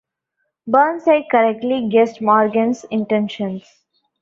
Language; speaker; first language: English; non-native, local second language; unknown